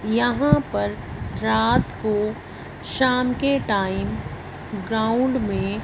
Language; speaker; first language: Hindi; non-native, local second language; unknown